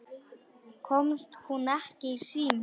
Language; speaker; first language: Icelandic; non-native, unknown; Polish